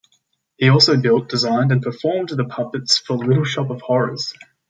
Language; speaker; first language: English; native; English